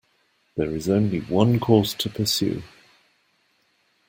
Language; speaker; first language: English; native; English